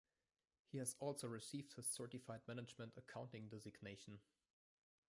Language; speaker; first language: English; non-native, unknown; German